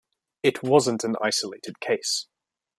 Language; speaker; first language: English; native; English